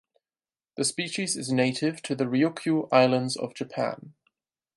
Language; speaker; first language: English; non-native, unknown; German